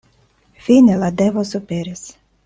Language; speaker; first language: Esperanto; non-native, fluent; Russian